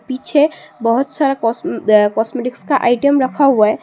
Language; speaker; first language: Hindi; non-native, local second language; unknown